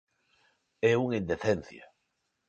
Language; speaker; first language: Galician; non-native, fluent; Spanish